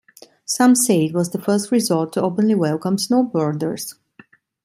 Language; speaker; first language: English; non-native, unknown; Italian